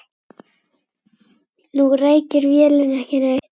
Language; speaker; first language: Icelandic; native; Icelandic